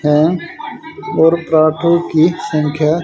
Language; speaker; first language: Hindi; native; Hindi